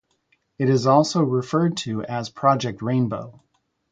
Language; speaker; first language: English; native; English